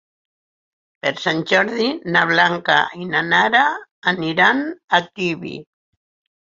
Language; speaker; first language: Catalan; non-native, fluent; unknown